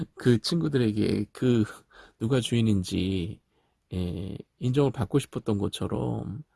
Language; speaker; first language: Korean; native; Korean